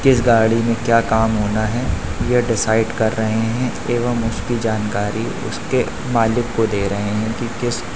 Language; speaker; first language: Hindi; native; Hindi